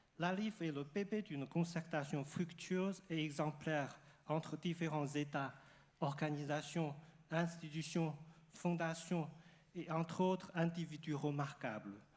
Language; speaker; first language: French; non-native, fluent; Chinese